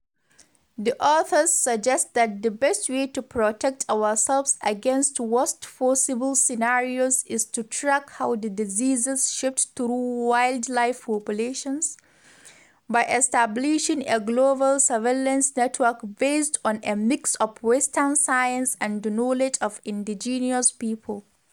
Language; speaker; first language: English; non-native, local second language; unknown